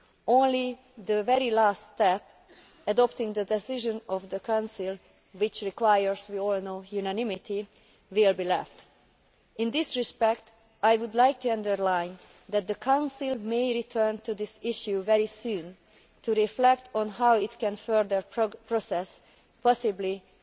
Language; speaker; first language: English; non-native, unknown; Hungarian